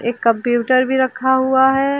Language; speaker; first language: Hindi; native; Hindi